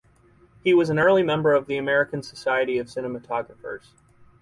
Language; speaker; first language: English; native; English